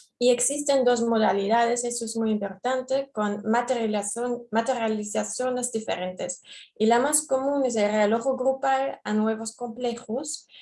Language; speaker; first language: Spanish; non-native, fluent; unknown